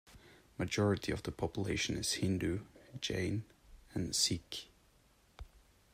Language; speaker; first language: English; non-native, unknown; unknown